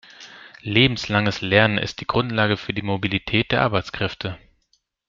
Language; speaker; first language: German; non-native, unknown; Greek